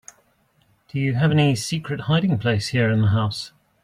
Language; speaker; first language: English; native; English